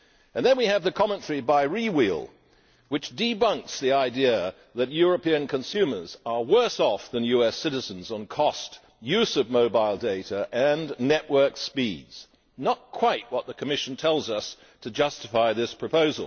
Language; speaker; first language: English; native; English